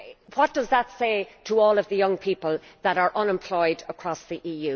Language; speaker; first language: English; native; English